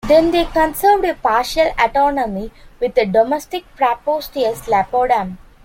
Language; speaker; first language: English; non-native, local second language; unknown